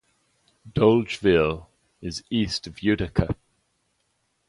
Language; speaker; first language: English; native; English